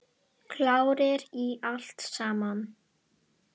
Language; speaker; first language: Icelandic; non-native, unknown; Indonesian